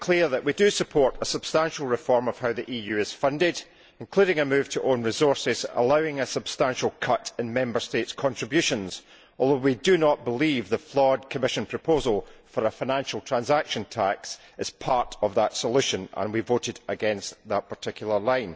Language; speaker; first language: English; native; English